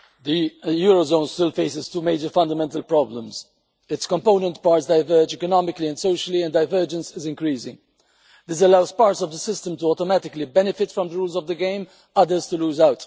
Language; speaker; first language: English; non-native, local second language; Maltese